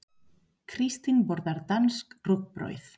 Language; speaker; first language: Icelandic; non-native, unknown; Spanish